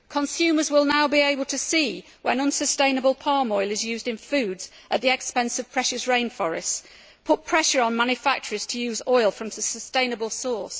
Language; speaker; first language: English; native; English